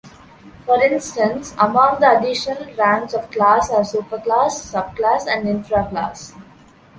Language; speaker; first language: English; non-native, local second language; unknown